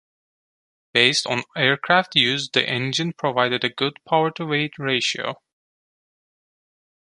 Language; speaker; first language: English; non-native, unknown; Turkish